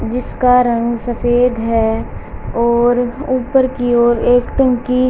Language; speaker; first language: Hindi; native; Hindi